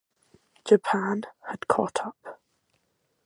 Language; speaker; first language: English; native; English